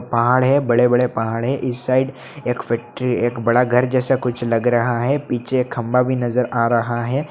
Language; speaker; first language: Hindi; non-native, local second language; Bangla